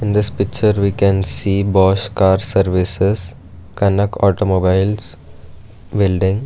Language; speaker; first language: English; non-native, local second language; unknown